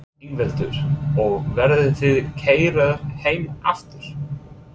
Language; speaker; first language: Icelandic; non-native, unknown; English